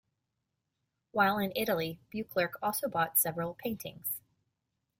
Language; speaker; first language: English; native; English